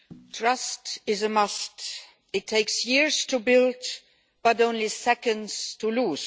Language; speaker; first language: English; non-native, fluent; Luxembourgish